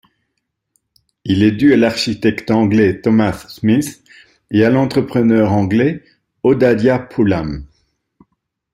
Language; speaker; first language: French; native; French